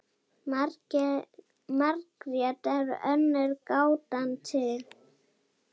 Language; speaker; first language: Icelandic; non-native, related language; Danish